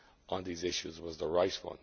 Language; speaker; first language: English; native; English